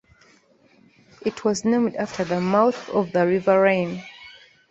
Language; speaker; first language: English; non-native, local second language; Ganda